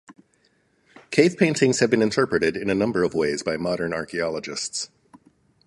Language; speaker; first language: English; native; English